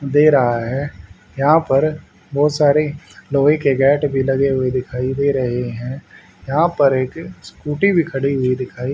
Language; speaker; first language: Hindi; native; Hindi